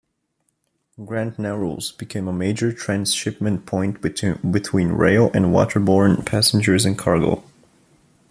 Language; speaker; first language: English; non-native, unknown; Bulgarian